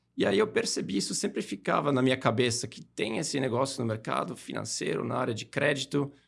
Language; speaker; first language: Portuguese; non-native, fluent; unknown